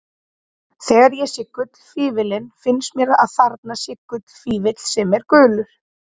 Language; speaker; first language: Icelandic; native; Icelandic